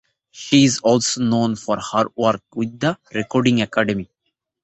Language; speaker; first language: English; non-native, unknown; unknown